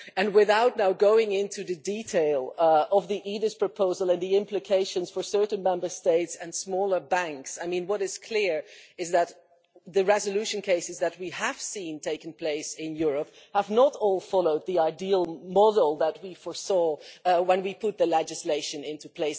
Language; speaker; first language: English; non-native, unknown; Dutch